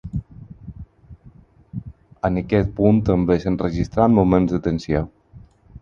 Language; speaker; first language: Catalan; non-native, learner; Spanish